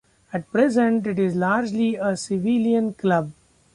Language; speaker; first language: English; non-native, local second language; Marathi